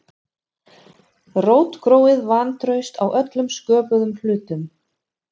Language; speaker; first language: Icelandic; non-native, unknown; German